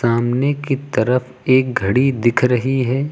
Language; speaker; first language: Hindi; native; Hindi